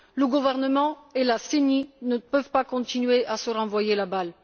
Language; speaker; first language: French; non-native, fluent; Bulgarian